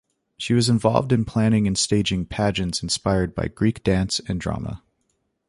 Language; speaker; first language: English; native; English